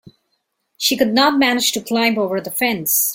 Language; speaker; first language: English; non-native, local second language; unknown